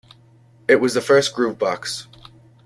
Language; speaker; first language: English; native; English